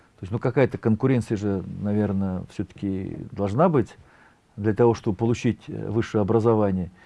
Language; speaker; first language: Russian; non-native, local second language; Tatar